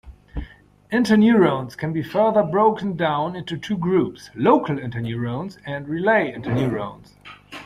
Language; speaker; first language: English; non-native, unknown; German